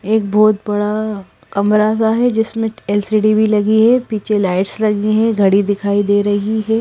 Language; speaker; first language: Hindi; native; Hindi